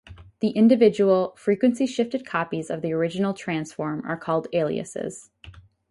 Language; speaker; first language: English; native; English